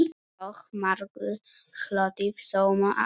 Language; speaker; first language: Icelandic; non-native, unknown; Polish